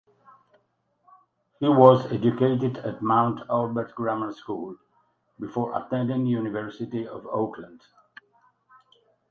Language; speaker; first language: English; native; English